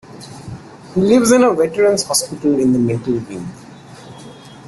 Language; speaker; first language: English; non-native, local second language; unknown